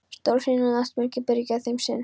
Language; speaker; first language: Icelandic; non-native, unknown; Polish